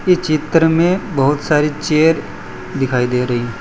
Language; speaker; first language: Hindi; non-native, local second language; Gujarati